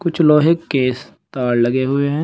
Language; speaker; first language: Hindi; native; Hindi